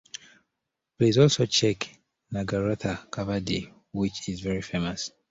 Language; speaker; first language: English; native; English